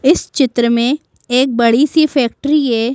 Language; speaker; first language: Hindi; native; Hindi